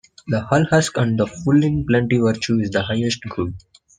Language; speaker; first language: English; non-native, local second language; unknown